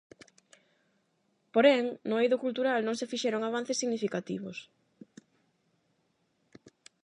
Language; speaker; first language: Galician; non-native, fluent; Spanish